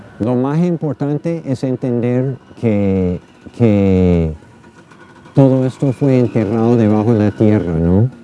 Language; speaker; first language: Spanish; non-native, fluent; English